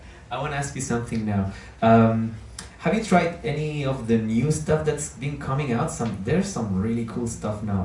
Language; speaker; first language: English; non-native, fluent; Spanish